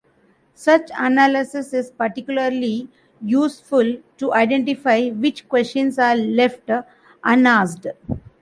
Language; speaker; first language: English; non-native, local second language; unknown